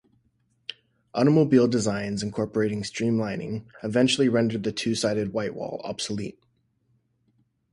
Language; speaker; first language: English; native; English